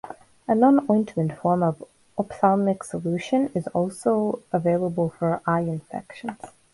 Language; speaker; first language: English; non-native, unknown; Russian